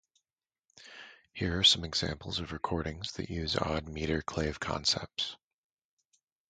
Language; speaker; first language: English; native; English